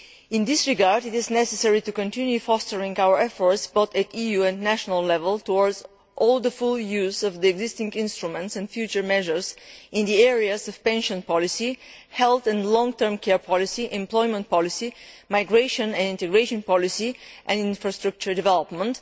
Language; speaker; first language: English; non-native, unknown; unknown